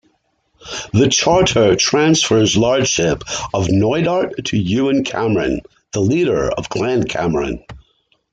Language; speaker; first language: English; native; English